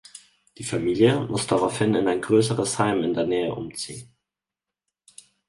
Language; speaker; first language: German; native; German